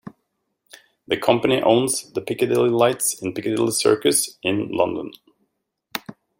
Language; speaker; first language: English; native; English